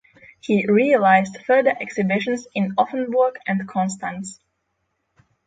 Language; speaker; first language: English; non-native, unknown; Polish